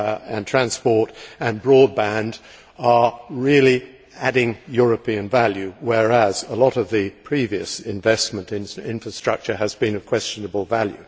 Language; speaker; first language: English; native; English